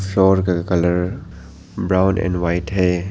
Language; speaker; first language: Hindi; non-native, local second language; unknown